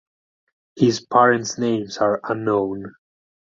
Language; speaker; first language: English; non-native, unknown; Italian